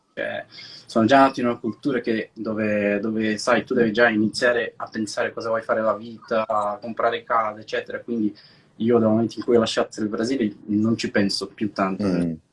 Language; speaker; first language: Italian; non-native, fluent; Portuguese